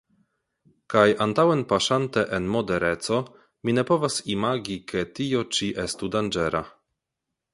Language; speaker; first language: Esperanto; non-native, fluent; Polish